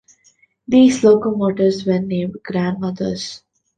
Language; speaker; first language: English; non-native, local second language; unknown